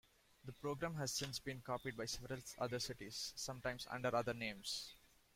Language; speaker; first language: English; non-native, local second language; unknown